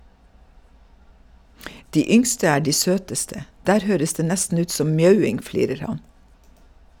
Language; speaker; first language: Norwegian; native; Norwegian